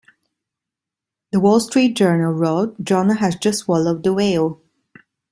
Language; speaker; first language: English; non-native, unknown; Italian